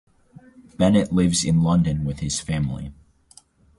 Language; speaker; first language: English; native; English